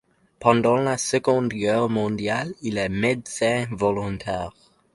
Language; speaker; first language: French; non-native, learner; English